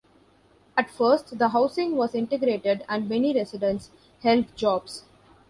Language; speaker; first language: English; non-native, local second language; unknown